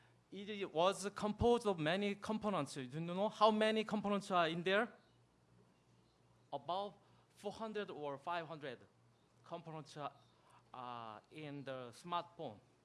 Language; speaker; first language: English; non-native, fluent; Korean